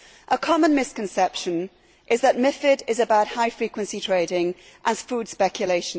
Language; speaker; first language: English; native; English